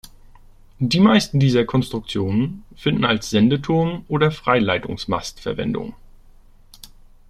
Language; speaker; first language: German; native; German